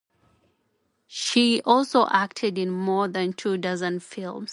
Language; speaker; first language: English; non-native, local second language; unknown